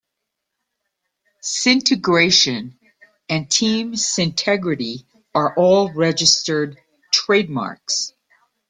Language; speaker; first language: English; native; English